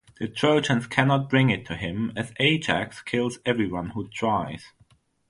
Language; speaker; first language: English; non-native, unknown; German